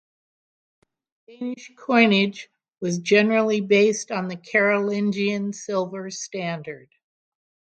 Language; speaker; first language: English; native; English